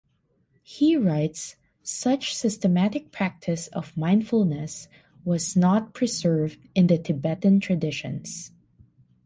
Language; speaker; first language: English; non-native, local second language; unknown